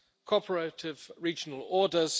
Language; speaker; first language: English; non-native, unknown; German